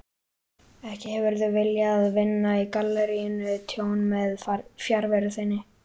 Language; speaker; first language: Icelandic; native; Icelandic